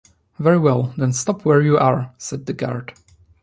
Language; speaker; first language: English; non-native, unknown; Polish